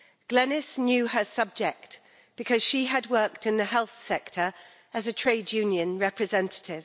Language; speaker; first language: English; native; English